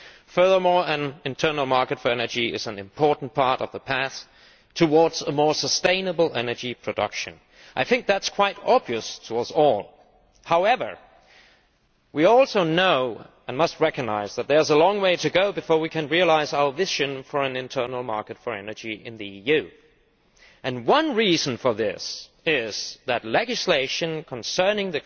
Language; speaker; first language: English; non-native, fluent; Danish